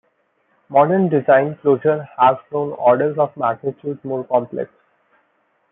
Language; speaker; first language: English; non-native, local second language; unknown